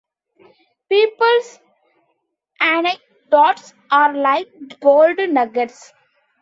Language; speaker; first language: English; non-native, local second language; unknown